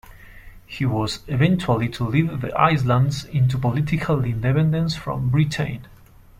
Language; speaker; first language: English; non-native, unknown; Spanish